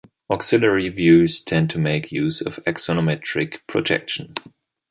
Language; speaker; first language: English; non-native, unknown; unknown